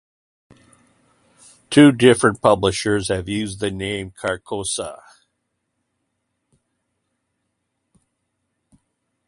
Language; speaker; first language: English; native; English